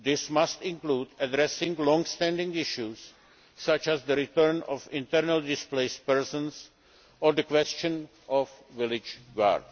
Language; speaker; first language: English; non-native, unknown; Czech